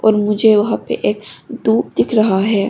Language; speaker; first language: Hindi; non-native, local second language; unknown